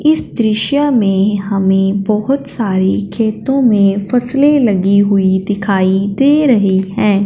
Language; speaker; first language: Hindi; non-native, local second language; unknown